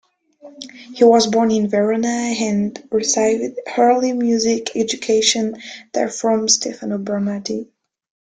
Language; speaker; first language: English; non-native, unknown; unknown